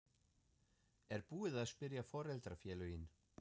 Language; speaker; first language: Icelandic; non-native, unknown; German